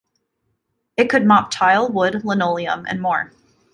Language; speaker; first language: English; native; English